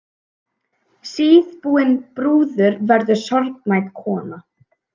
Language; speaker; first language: Icelandic; native; Icelandic